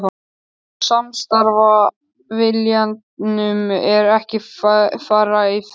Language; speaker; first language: Icelandic; native; Icelandic